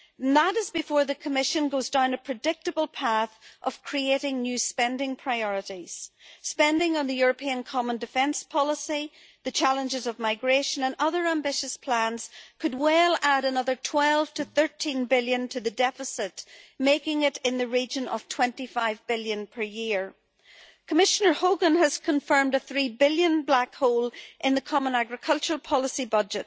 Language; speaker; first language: English; native; English